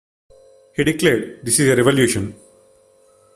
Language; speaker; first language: English; non-native, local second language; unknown